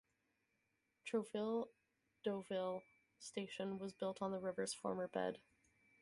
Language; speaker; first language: English; native; English